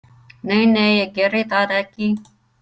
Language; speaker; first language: Icelandic; non-native, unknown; English